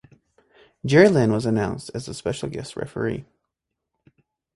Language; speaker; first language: English; native; English